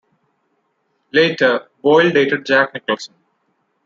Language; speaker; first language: English; non-native, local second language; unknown